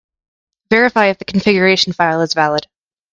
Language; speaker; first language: English; native; English